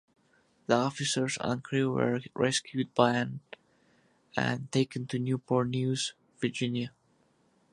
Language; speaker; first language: English; non-native, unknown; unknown